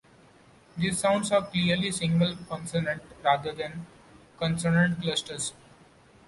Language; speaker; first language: English; non-native, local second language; Marathi